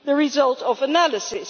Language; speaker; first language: English; non-native, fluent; Dutch